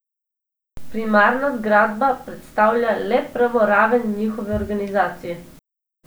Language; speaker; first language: Slovenian; non-native, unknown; Macedonian